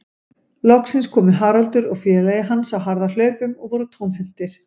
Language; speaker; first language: Icelandic; native; Icelandic